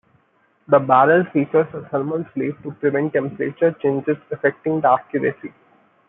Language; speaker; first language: English; non-native, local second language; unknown